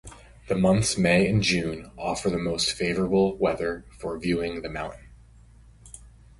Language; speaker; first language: English; native; English